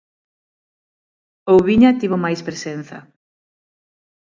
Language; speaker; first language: Galician; non-native, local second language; Spanish